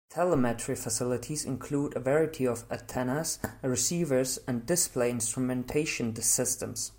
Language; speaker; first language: English; non-native, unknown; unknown